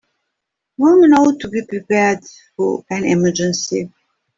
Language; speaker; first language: English; native; English